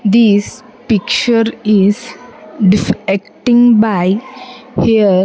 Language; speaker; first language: English; non-native, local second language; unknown